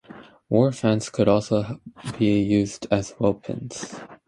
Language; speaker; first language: English; native; English